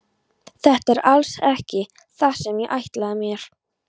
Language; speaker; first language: Icelandic; non-native, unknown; Polish